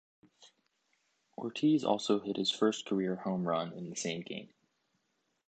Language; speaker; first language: English; native; English